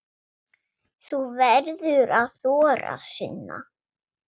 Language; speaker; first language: Icelandic; non-native, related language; Swedish